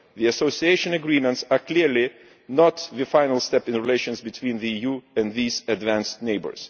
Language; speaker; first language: English; non-native, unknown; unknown